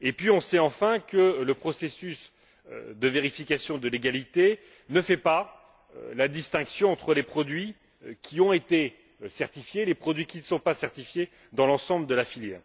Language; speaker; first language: French; native; French